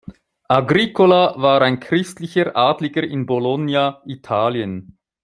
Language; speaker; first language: German; native; German